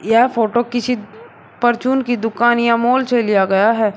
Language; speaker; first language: Hindi; native; Hindi